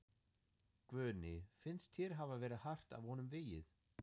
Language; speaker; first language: Icelandic; non-native, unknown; German